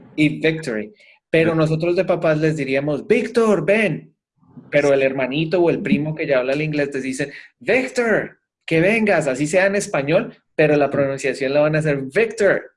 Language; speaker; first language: Spanish; native; Spanish